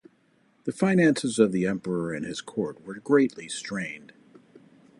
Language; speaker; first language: English; native; English